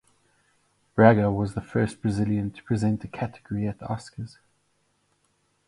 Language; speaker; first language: English; non-native, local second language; Afrikaans